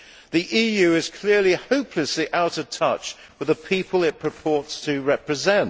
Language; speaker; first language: English; native; English